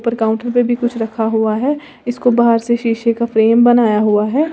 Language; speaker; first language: Hindi; native; Hindi